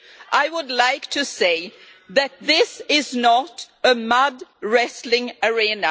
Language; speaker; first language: English; non-native, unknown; Swedish